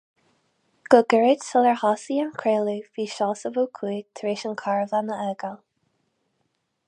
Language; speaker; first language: Irish; non-native, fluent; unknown